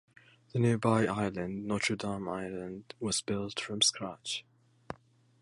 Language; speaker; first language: English; native; English